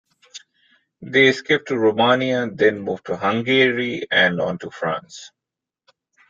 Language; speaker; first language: English; non-native, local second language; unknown